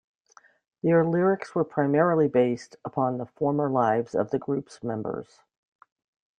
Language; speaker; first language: English; native; English